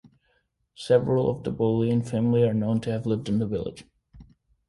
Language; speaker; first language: English; native; English